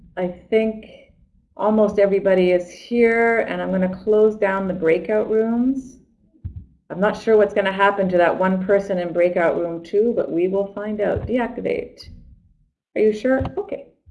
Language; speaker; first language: English; native; English